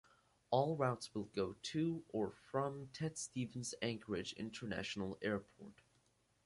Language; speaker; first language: English; native; English